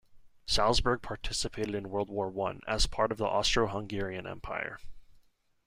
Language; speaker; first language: English; native; English